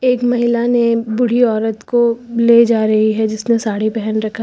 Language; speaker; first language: Hindi; native; Hindi